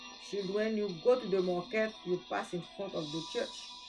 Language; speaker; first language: English; non-native, learner; Haitian Creole